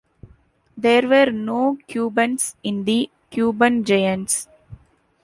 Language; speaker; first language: English; non-native, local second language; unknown